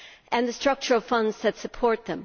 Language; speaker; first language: English; native; English